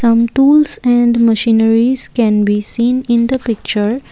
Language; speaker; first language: English; non-native, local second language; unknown